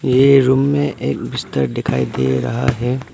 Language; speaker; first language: Hindi; non-native, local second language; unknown